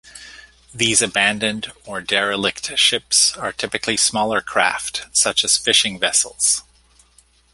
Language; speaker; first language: English; native; English